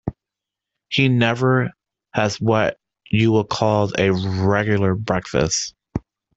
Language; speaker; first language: English; native; English